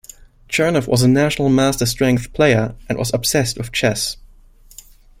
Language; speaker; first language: English; non-native, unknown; German